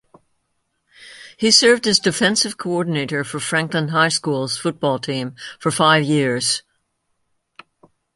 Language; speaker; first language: English; native; English